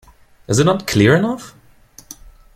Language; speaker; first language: English; non-native, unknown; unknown